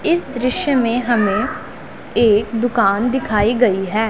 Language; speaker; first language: Hindi; non-native, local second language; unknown